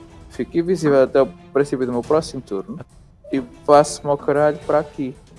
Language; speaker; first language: Portuguese; native; Portuguese